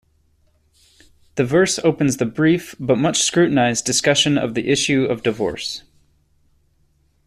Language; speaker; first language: English; native; English